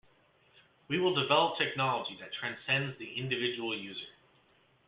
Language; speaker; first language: English; native; English